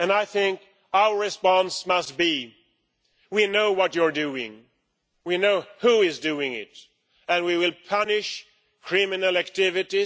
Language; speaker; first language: English; non-native, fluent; Swedish